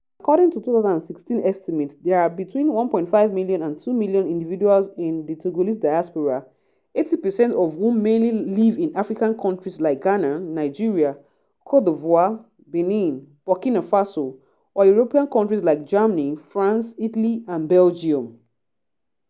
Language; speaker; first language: English; non-native, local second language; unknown